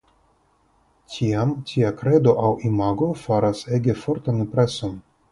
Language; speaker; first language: Esperanto; non-native, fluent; Russian